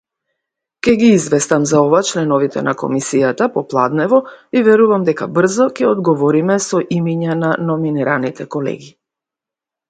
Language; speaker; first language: English; non-native, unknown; Macedonian